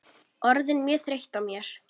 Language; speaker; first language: Icelandic; native; Icelandic